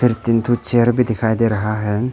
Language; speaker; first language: Hindi; non-native, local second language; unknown